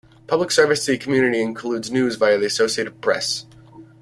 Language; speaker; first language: English; native; English